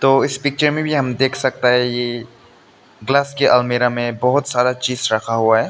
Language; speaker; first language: Hindi; non-native, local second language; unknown